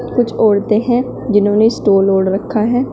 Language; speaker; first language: Hindi; native; Hindi